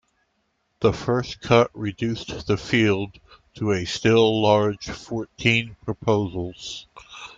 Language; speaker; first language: English; native; English